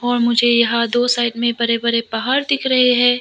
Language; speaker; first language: Hindi; non-native, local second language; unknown